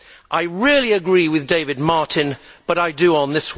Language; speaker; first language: English; native; English